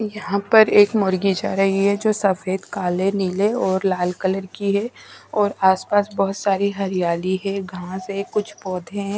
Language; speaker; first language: Hindi; non-native, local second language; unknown